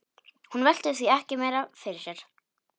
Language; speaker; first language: Icelandic; non-native, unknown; Polish